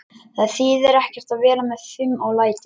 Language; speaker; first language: Icelandic; non-native, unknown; Lithuanian